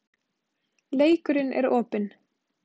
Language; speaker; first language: Icelandic; native; Icelandic